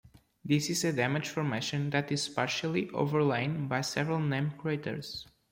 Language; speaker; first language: English; non-native, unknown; Portuguese